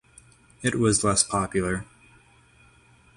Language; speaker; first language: English; native; English